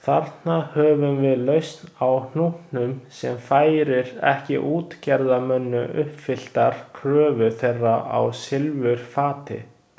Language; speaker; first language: Icelandic; non-native, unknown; Chinese